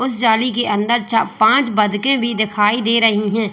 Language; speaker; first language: Hindi; native; Hindi